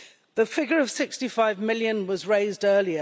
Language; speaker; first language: English; native; English